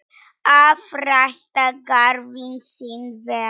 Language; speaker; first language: Icelandic; non-native, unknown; Polish